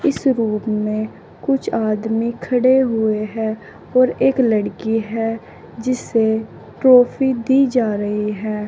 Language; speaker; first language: Hindi; native; Hindi